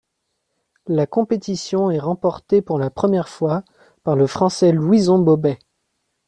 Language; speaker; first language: French; native; French